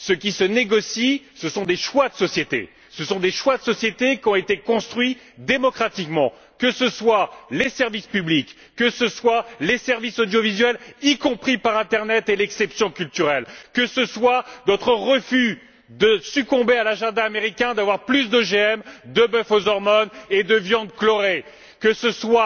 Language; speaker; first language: French; native; French